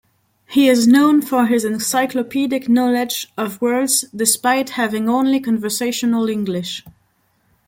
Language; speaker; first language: English; non-native, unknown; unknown